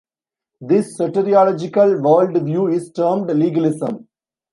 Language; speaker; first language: English; non-native, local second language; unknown